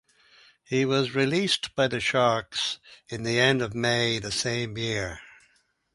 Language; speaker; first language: English; native; English